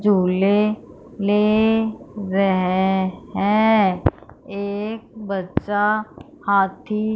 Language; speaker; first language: Hindi; non-native, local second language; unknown